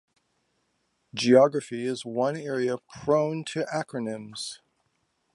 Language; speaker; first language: English; native; English